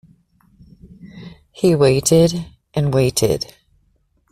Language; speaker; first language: English; native; English